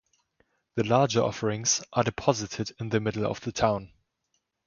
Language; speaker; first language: English; non-native, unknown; German